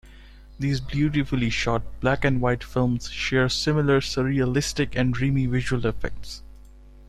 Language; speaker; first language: English; non-native, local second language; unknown